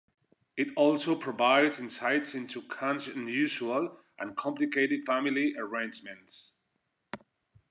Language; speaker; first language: English; non-native, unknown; Spanish